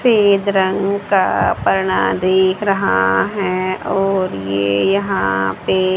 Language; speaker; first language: Hindi; native; Hindi